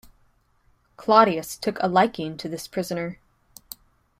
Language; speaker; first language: English; native; English